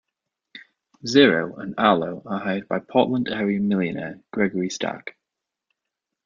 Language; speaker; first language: English; native; English